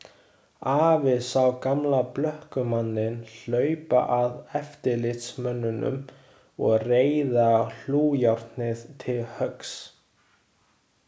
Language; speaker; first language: Icelandic; non-native, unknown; Chinese